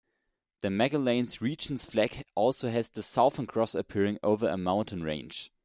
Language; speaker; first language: English; non-native, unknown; German